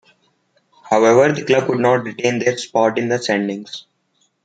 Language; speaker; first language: English; non-native, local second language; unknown